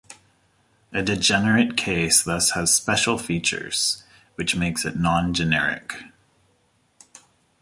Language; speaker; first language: English; native; English